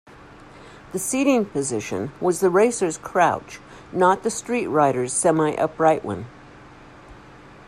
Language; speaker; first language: English; native; English